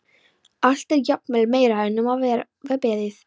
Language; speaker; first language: Icelandic; non-native, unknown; Polish